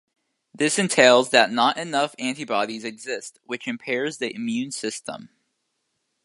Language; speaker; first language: English; native; English